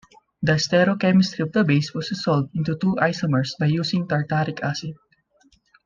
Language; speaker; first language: English; non-native, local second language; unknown